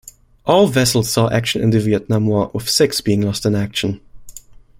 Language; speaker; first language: English; non-native, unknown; German